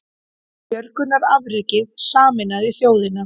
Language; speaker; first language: Icelandic; native; Icelandic